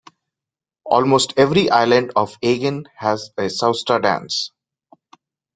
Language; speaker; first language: English; non-native, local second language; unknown